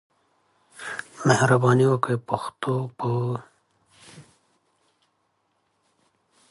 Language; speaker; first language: English; native; English